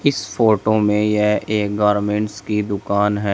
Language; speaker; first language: Hindi; native; Hindi